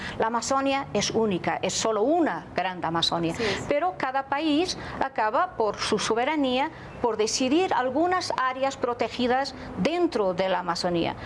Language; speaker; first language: Spanish; non-native, related language; Portuguese